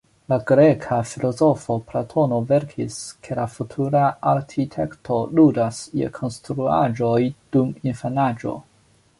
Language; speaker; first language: Esperanto; non-native, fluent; Chinese